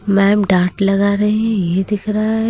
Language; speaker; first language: Hindi; native; Hindi